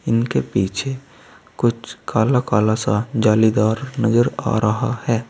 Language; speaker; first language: Hindi; native; Hindi